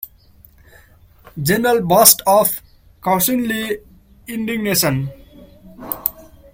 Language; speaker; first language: English; non-native, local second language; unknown